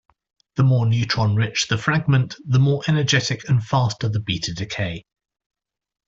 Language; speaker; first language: English; native; English